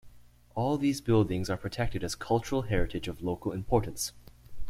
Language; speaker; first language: English; native; English